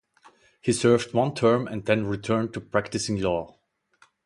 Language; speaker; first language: English; non-native, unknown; German